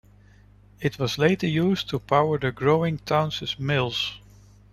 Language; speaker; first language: English; non-native, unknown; Dutch